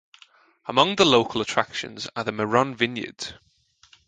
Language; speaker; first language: English; non-native, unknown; Estonian